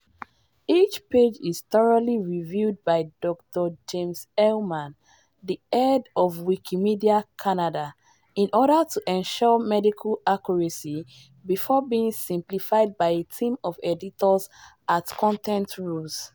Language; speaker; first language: English; non-native, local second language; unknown